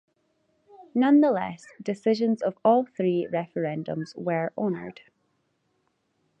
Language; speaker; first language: English; native; English